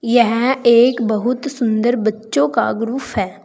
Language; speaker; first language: Hindi; native; Hindi